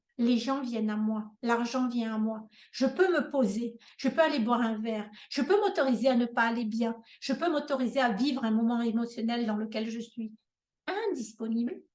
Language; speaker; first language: French; non-native, local second language; Malagasy